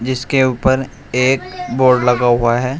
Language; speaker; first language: Hindi; native; Hindi